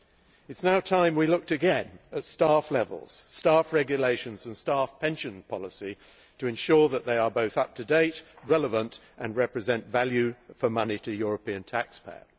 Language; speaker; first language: English; native; English